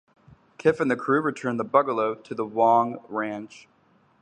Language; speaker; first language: English; native; English